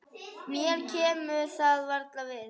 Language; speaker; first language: Icelandic; native; Icelandic